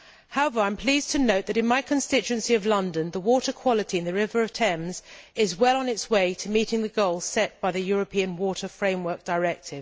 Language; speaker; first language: English; native; English